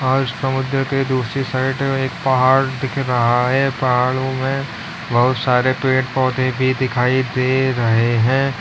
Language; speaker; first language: Hindi; native; Hindi